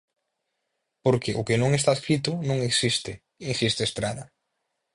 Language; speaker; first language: Galician; native; Galician